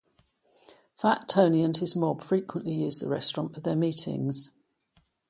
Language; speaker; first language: English; native; English